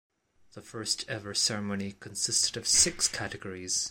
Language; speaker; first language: English; non-native, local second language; Cantonese